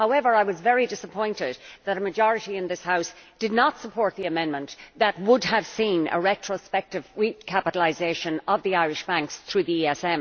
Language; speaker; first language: English; native; English